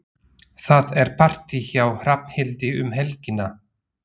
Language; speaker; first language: Icelandic; non-native, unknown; Slovak